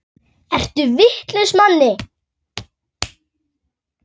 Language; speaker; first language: Icelandic; native; Icelandic